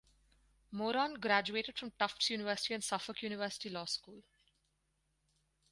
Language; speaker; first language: English; non-native, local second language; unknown